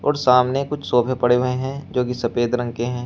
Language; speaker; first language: Hindi; native; Hindi